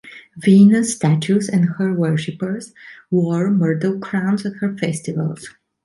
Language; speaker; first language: English; non-native, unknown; Italian